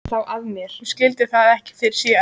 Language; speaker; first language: Icelandic; native; Icelandic